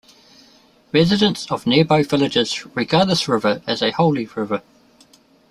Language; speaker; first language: English; native; English